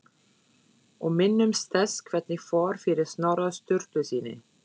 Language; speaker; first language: Icelandic; non-native, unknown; German